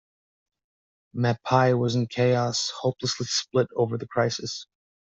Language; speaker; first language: English; native; English